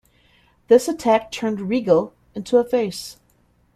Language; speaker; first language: English; native; English